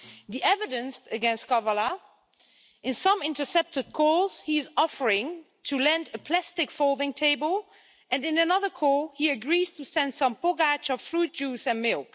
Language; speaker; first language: English; non-native, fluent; Dutch